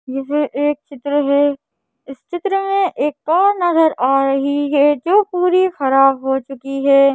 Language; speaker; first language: Hindi; native; Hindi